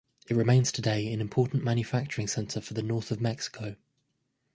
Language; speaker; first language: English; native; English